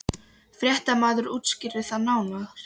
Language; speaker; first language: Icelandic; non-native, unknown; Polish